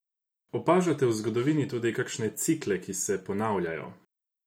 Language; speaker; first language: Slovenian; non-native, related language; Croatian